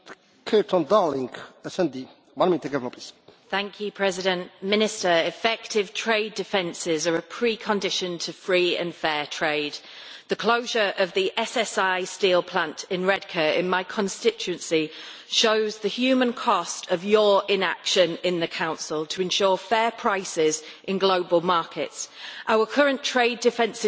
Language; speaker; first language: English; native; English